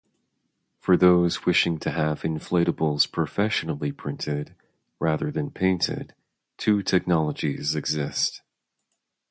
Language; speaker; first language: English; native; English